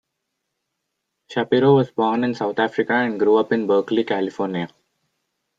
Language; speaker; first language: English; non-native, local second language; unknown